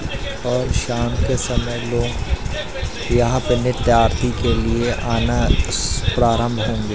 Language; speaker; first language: Hindi; native; Hindi